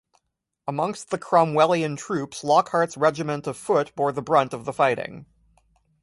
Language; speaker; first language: English; native; English